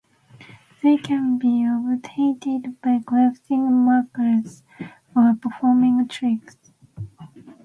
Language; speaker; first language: English; non-native, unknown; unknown